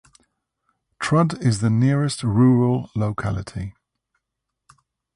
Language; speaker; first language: English; native; English